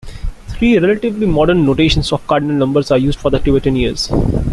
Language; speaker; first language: English; non-native, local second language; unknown